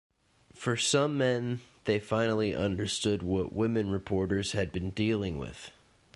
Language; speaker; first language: English; native; English